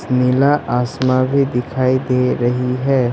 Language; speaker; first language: Hindi; non-native, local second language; Assamese